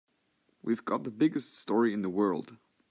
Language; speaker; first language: English; non-native, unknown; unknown